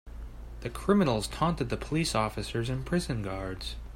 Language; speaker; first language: English; native; English